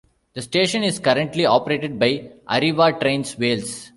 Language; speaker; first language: English; non-native, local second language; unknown